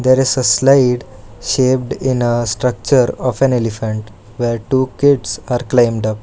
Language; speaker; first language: English; non-native, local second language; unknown